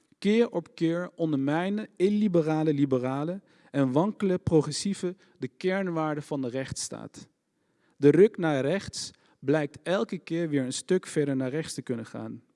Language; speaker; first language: Dutch; early bilingual, other home language; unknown